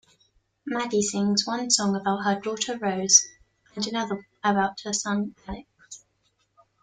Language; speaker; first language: English; non-native, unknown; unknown